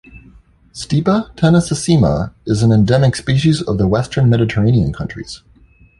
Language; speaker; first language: English; native; English